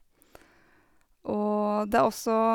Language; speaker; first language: Norwegian; native; Norwegian